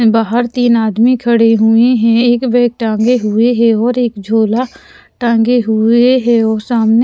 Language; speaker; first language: Hindi; non-native, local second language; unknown